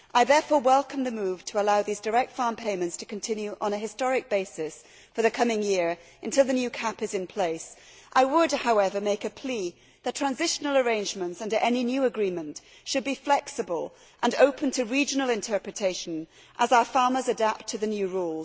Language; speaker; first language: English; native; English